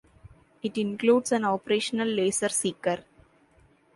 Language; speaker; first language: English; non-native, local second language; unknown